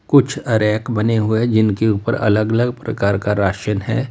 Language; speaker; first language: Hindi; native; Hindi